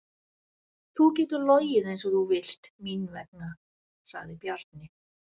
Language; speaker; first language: Icelandic; native; Icelandic